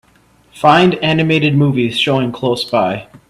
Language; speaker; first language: English; native; English